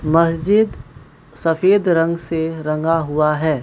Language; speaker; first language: Hindi; non-native, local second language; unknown